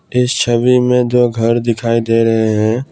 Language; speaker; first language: Hindi; non-native, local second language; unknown